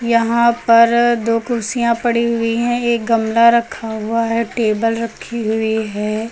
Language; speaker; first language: Hindi; native; Hindi